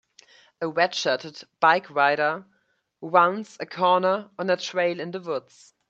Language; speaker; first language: English; native; English